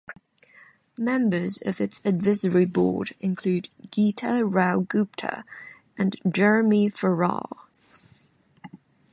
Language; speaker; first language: English; non-native, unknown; Cantonese